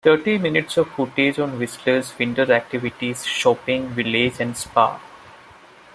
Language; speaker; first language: English; non-native, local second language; Malayalam